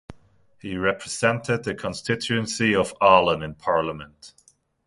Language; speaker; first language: English; non-native, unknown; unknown